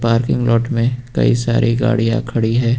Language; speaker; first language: Hindi; native; Hindi